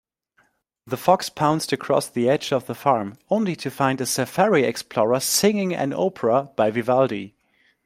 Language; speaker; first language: English; non-native, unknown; German